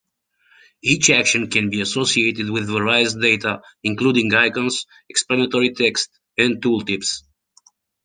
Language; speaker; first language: English; native; English